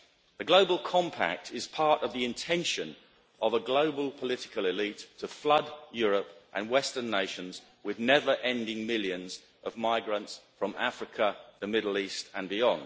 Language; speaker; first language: English; native; English